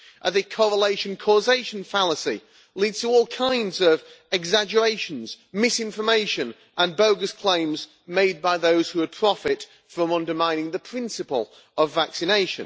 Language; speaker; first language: English; native; English